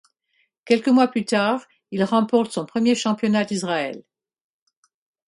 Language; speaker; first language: French; non-native, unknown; English